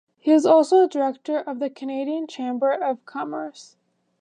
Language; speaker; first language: English; native; English